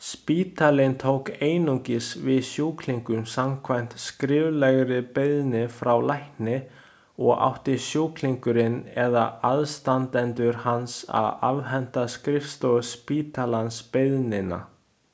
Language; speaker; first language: Icelandic; non-native, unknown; Chinese